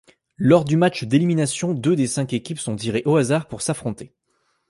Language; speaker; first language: French; native; French